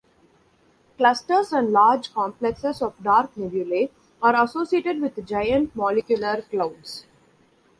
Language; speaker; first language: English; non-native, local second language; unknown